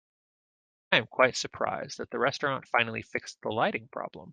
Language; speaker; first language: English; native; English